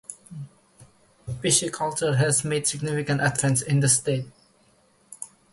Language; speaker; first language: English; non-native, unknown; Indonesian